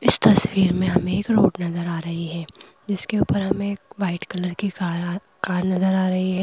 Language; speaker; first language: Hindi; native; Hindi